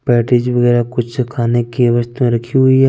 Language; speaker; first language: Hindi; non-native, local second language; Punjabi